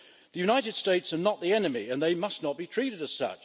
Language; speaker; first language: English; native; English